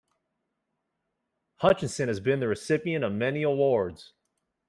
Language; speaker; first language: English; native; English